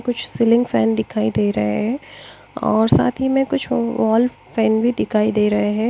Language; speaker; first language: Hindi; native; Hindi